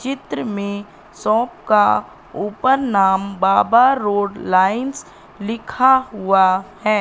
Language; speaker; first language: Hindi; native; Hindi